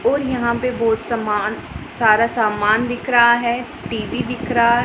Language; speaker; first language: Hindi; non-native, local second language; Punjabi